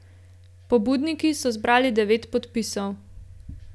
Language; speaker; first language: Slovenian; native; Slovenian